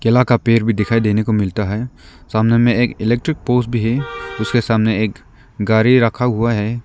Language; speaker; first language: Hindi; non-native, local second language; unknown